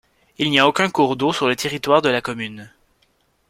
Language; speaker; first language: French; native; French